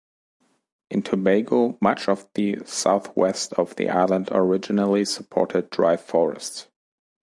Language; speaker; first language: English; non-native, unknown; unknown